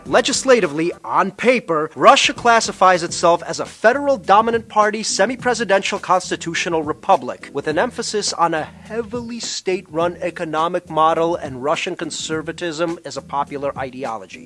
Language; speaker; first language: English; early bilingual, other home language; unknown